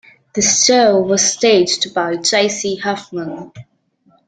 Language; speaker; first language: English; native; English